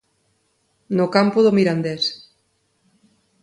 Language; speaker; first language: Galician; non-native, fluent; Spanish